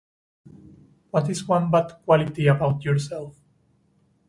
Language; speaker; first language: English; native; English